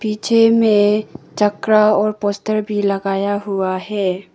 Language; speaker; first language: Hindi; non-native, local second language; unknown